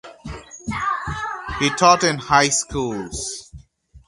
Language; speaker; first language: English; non-native, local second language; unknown